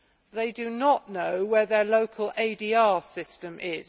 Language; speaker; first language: English; native; English